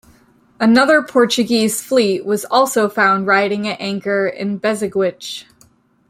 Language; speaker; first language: English; native; English